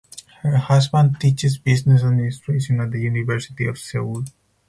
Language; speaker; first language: English; non-native, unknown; Spanish